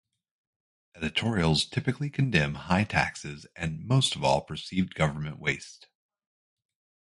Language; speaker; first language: English; native; English